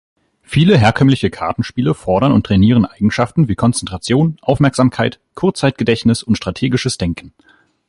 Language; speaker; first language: German; native; German